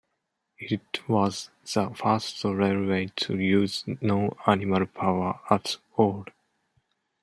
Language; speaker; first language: English; non-native, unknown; Japanese